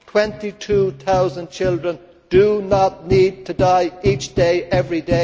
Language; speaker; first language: English; native; English